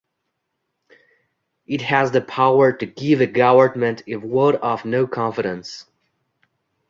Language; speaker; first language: English; non-native, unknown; Uzbek